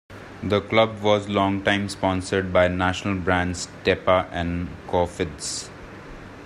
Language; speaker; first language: English; non-native, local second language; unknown